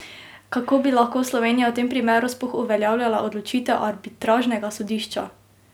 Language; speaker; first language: Slovenian; native; Slovenian